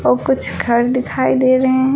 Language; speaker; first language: Hindi; native; Hindi